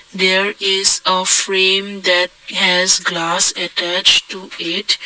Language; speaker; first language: English; non-native, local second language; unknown